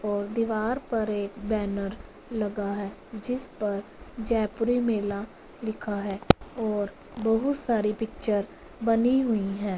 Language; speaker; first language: Hindi; non-native, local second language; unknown